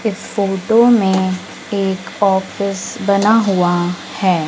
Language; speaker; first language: Hindi; native; Hindi